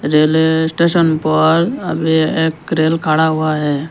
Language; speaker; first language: Hindi; non-native, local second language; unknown